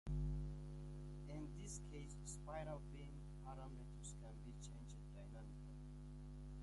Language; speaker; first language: English; native; English